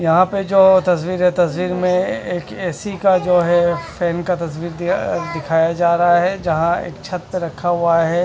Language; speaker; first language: Hindi; non-native, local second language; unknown